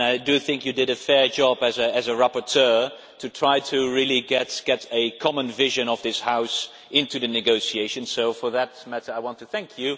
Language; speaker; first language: English; non-native, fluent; Dutch